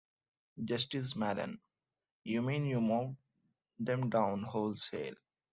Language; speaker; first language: English; non-native, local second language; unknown